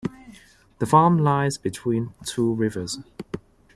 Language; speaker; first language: English; non-native, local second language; Cantonese